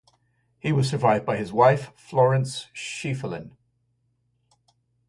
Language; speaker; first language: English; native; English